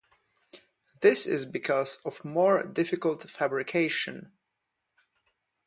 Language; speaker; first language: English; non-native, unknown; Polish